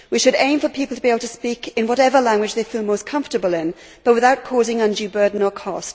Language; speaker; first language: English; native; English